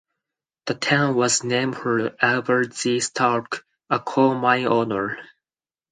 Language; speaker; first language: English; non-native, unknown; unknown